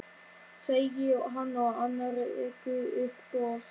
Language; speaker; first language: Icelandic; non-native, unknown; German